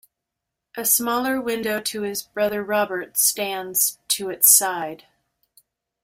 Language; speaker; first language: English; native; English